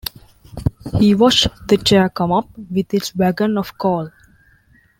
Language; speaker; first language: English; non-native, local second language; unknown